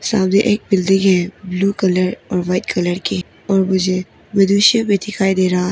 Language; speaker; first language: Hindi; non-native, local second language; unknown